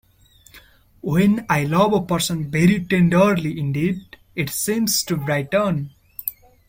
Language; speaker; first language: English; non-native, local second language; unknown